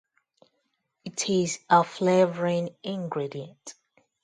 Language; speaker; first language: English; non-native, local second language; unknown